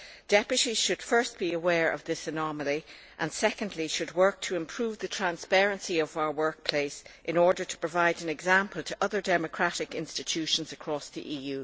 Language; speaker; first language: English; native; English